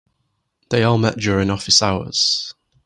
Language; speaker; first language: English; native; English